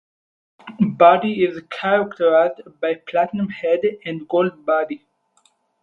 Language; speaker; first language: English; non-native, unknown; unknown